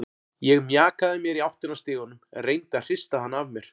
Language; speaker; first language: Icelandic; native; Icelandic